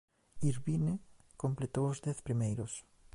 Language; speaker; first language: Galician; native; Galician